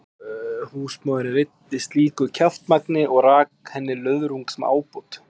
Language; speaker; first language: Icelandic; native; Icelandic